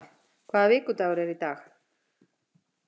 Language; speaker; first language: Icelandic; native; Icelandic